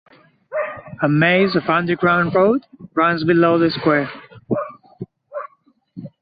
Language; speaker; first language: English; native; English